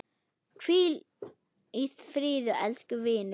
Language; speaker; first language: Icelandic; non-native, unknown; German